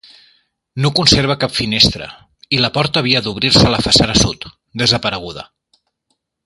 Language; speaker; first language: Catalan; native; Catalan